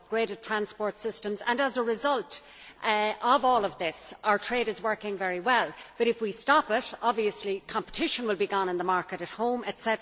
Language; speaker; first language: English; native; English